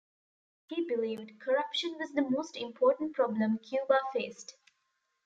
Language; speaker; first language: English; non-native, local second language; Tamil